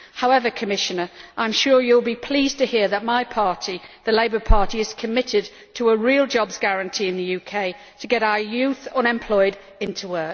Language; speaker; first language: English; native; English